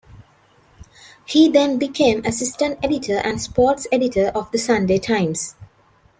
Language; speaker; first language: English; non-native, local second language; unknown